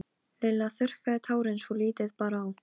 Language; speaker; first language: Icelandic; non-native, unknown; Polish